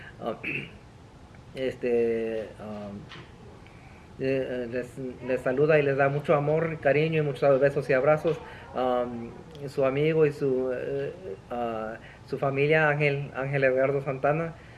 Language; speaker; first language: Spanish; early bilingual, heritage; Spanish